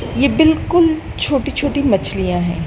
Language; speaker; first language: Hindi; native; Hindi